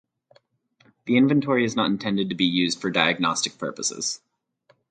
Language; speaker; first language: English; native; English